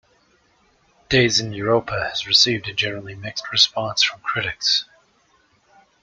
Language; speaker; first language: English; native; English